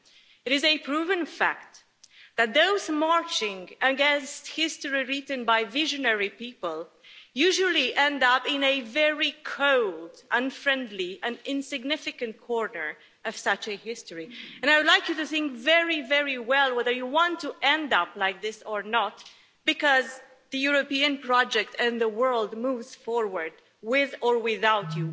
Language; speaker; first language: English; non-native, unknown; Romanian